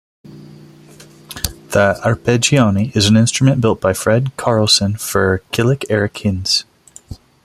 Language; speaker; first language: English; non-native, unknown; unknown